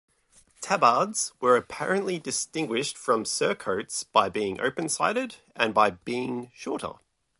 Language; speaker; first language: English; native; English